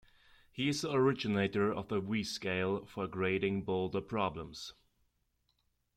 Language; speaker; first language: English; non-native, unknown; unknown